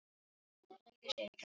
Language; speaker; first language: Icelandic; non-native, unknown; Filipino